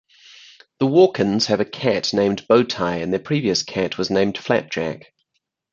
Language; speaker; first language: English; native; English